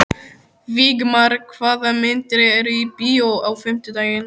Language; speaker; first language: Icelandic; native; Icelandic